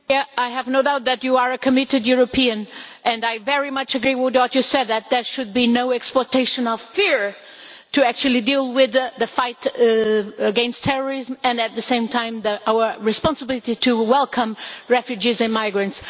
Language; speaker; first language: English; non-native, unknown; Portuguese